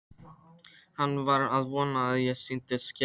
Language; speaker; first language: Icelandic; non-native, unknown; Polish